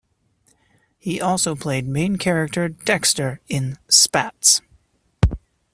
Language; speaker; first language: English; native; English